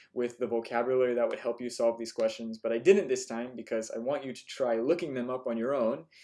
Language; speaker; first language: English; native; English